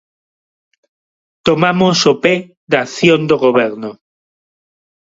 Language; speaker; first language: Galician; non-native, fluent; Spanish